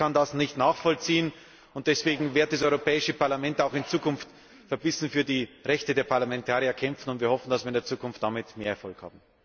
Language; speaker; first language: German; native; German